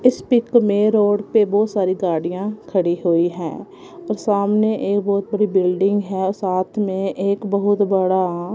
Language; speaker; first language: Hindi; non-native, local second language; Punjabi